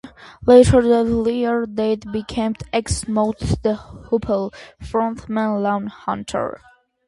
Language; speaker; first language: English; non-native, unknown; Armenian